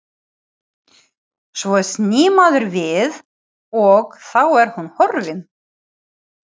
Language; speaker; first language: Icelandic; non-native, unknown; Ukrainian